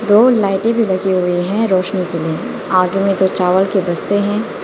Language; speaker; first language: Hindi; non-native, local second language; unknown